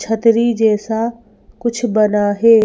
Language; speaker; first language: Hindi; native; Hindi